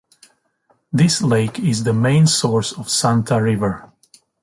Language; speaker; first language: English; native; English